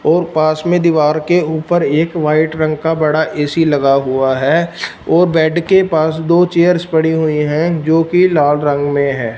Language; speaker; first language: Hindi; non-native, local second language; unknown